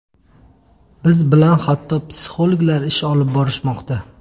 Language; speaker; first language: Uzbek; native; Uzbek